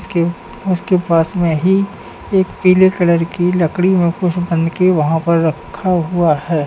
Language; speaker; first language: Hindi; native; Hindi